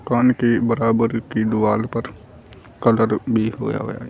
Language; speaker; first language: Hindi; native; Hindi